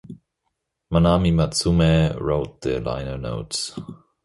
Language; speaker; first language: English; non-native, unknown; German